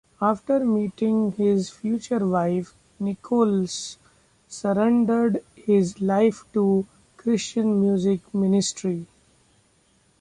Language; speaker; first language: English; non-native, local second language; Marathi